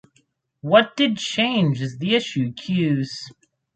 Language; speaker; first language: English; native; English